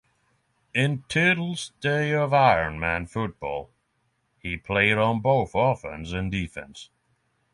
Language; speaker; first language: English; non-native, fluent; Norwegian